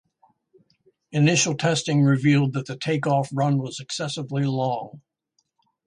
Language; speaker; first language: English; native; English